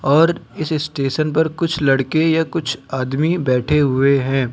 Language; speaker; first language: Hindi; native; Hindi